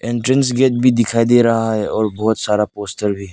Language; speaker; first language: Hindi; early bilingual, other home language; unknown